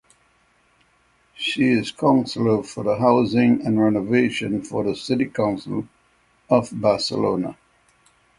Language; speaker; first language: English; native; English